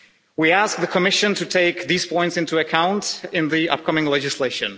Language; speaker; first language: English; non-native, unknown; Czech